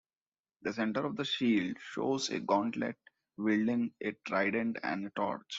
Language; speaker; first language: English; non-native, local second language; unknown